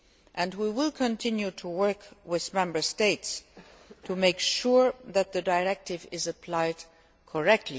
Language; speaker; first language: English; non-native, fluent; Luxembourgish